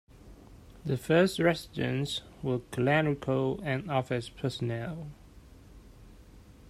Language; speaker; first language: English; non-native, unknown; Chinese